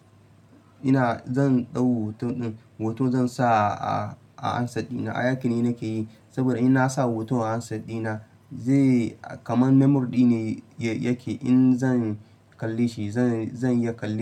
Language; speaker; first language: Hausa; non-native, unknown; Yoruba